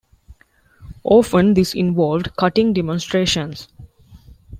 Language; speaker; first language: English; non-native, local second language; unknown